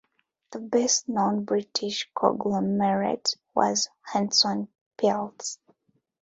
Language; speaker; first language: English; non-native, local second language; Ganda